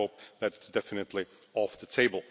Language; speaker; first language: English; non-native, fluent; Czech